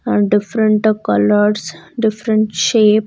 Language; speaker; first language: English; non-native, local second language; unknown